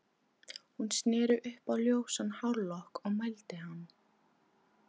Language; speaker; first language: Icelandic; non-native, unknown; Polish